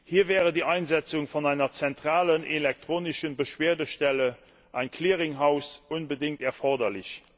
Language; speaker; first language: German; non-native, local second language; Luxembourgish